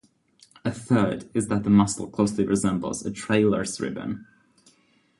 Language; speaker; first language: English; non-native, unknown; Czech